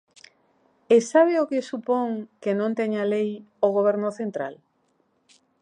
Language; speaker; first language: Galician; native; Galician